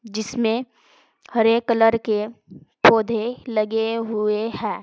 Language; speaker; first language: Hindi; native; Hindi